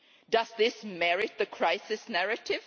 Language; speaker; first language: English; non-native, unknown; Swedish